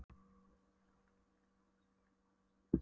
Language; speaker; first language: Icelandic; non-native, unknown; Polish